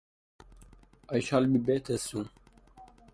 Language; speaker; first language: English; non-native, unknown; Persian